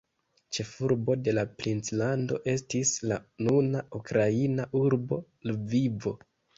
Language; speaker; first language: Esperanto; non-native, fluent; Kinyarwanda